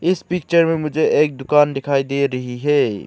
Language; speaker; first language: Hindi; non-native, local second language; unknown